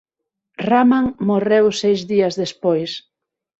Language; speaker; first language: Galician; non-native, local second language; Spanish